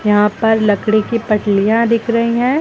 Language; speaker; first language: Hindi; native; Hindi